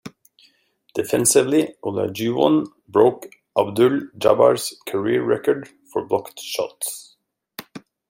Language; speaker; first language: English; native; English